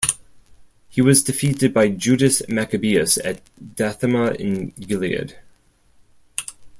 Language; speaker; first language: English; non-native, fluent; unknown